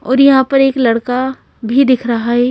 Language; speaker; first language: Hindi; native; Hindi